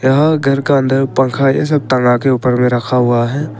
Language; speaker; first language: Hindi; early bilingual, other home language; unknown